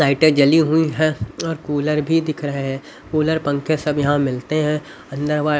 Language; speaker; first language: Hindi; native; Hindi